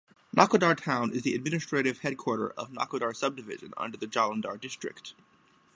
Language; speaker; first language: English; native; English